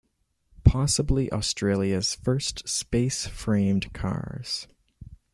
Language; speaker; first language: English; native; English